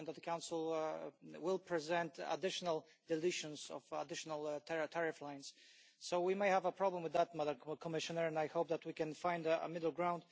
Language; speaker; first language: English; non-native, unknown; Polish